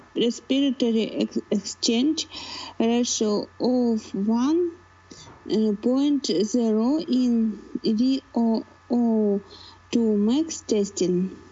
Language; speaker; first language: English; non-native, learner; Russian